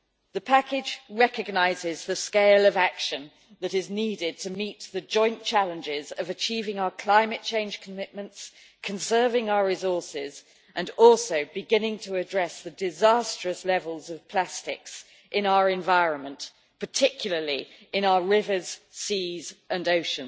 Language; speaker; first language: English; native; English